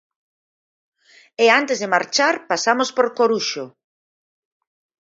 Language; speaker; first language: Galician; native; Galician